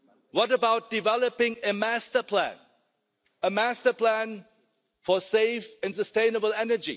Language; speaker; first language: English; non-native, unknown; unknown